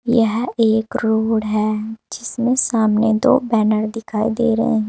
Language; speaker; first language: Hindi; native; Hindi